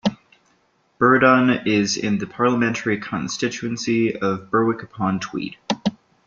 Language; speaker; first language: English; native; English